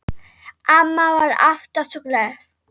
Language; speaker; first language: Icelandic; non-native, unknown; Polish